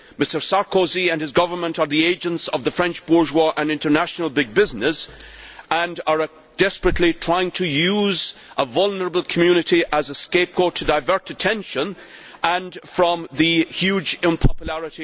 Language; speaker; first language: English; native; English